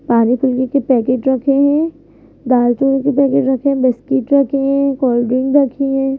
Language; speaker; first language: Hindi; native; Hindi